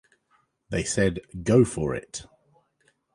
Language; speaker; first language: English; native; English